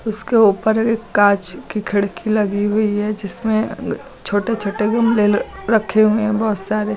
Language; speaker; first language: Hindi; native; Hindi